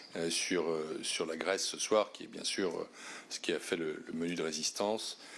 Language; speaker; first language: French; native; French